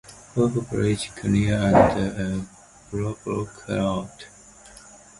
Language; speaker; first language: English; non-native, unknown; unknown